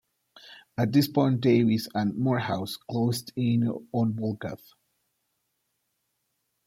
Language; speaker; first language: English; non-native, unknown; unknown